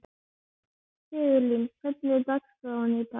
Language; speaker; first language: Icelandic; native; Icelandic